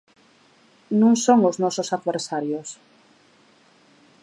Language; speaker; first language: Galician; native; Galician